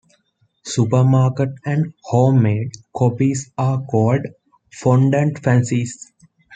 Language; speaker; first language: English; non-native, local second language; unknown